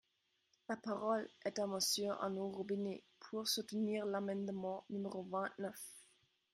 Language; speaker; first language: French; non-native, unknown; German